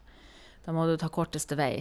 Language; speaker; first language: Norwegian; native; Norwegian